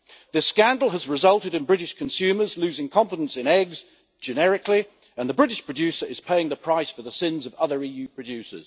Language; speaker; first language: English; native; English